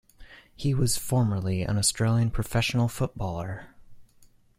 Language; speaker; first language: English; native; English